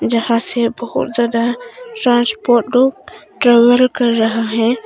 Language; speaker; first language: Hindi; non-native, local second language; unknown